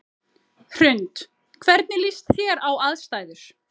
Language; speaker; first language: Icelandic; native; Icelandic